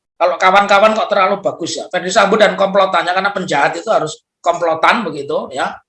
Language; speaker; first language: Indonesian; non-native, local second language; Javanese